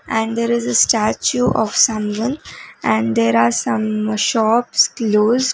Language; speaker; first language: English; non-native, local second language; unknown